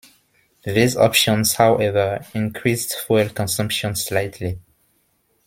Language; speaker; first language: English; non-native, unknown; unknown